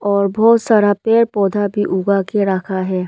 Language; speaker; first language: Hindi; non-native, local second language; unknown